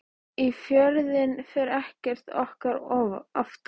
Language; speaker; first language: Icelandic; native; Icelandic